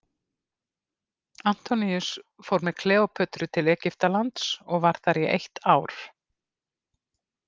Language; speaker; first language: Icelandic; native; Icelandic